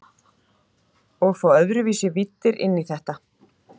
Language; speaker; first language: Icelandic; native; Icelandic